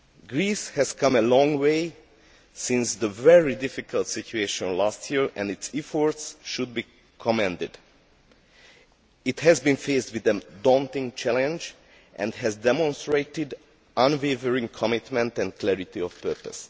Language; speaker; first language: English; non-native, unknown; Hungarian